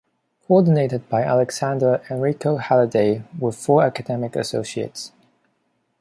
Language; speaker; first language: English; non-native, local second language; Cantonese